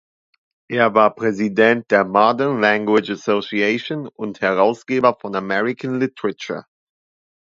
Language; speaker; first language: German; native; German